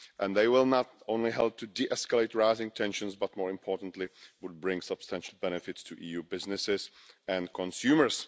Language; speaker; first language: English; non-native, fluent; Czech